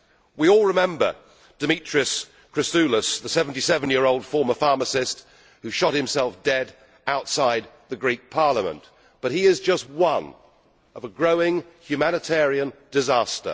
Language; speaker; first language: English; native; English